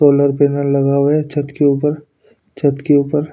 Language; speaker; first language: Hindi; non-native, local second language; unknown